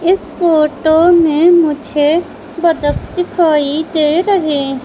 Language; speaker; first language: Hindi; native; Hindi